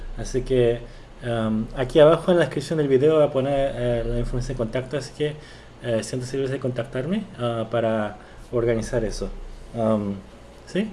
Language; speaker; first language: Spanish; early bilingual, other home language; Korean